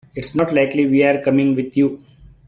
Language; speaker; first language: English; non-native, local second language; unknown